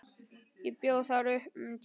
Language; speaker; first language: Icelandic; native; Icelandic